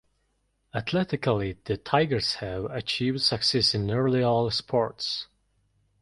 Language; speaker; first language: English; non-native, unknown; Mongolian